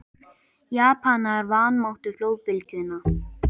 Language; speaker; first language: Icelandic; native; Icelandic